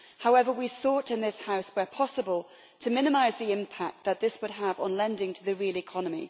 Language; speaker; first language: English; native; English